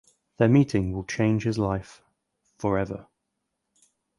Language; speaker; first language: English; native; English